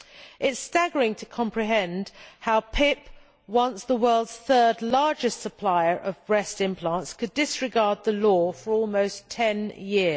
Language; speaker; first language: English; native; English